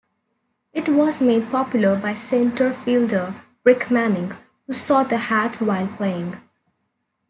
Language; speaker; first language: English; non-native, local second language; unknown